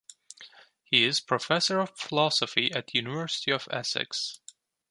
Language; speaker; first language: English; non-native, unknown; Turkish